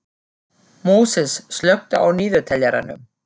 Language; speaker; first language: Icelandic; non-native, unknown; German